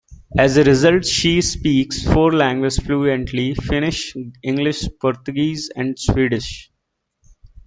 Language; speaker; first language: English; native; English